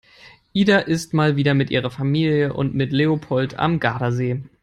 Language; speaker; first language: English; non-native, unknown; German